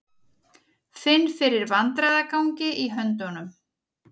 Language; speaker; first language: Icelandic; native; Icelandic